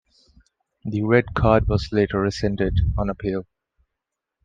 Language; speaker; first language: English; non-native, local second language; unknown